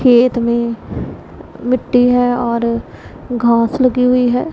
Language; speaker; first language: Hindi; non-native, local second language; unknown